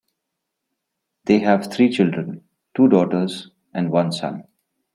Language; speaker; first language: English; non-native, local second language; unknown